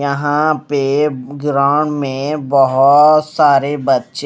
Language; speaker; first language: Hindi; non-native, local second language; Punjabi